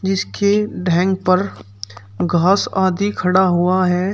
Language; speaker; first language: Hindi; native; Hindi